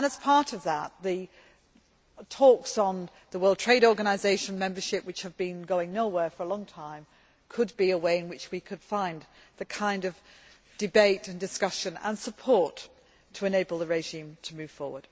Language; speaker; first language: English; native; English